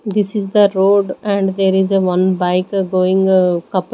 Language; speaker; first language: English; non-native, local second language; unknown